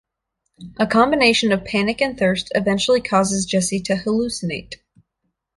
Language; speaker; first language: English; native; English